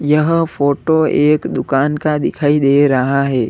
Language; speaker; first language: Hindi; native; Hindi